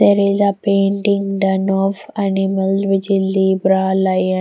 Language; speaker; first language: English; non-native, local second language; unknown